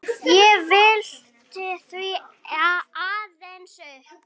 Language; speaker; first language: Icelandic; native; Icelandic